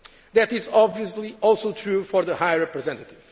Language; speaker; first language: English; non-native, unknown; Portuguese